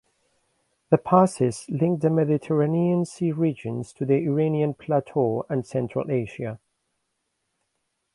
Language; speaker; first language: English; non-native, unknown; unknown